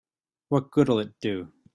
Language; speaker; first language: English; native; English